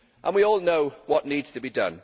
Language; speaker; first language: English; native; English